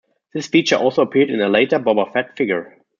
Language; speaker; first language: English; non-native, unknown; German